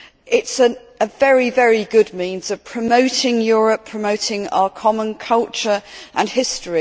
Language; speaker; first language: English; native; English